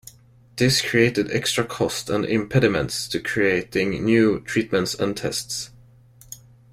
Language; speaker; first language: English; non-native, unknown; Swedish